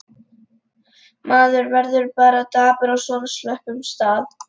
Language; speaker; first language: Icelandic; non-native, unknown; Lithuanian